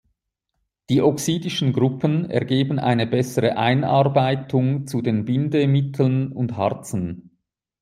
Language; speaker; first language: German; native; German